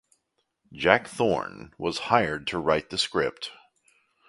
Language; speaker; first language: English; native; English